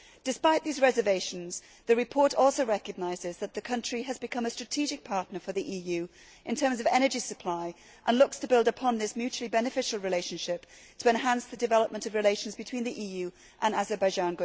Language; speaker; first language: English; native; English